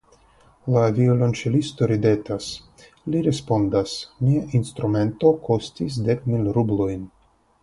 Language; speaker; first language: Esperanto; non-native, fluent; Russian